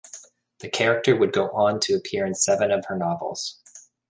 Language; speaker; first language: English; native; English